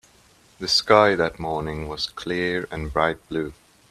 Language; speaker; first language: English; native; English